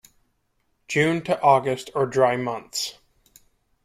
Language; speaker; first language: English; native; English